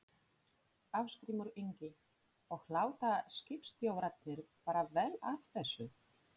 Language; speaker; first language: Icelandic; non-native, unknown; Polish